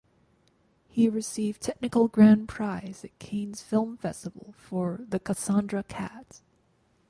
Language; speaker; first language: English; native; English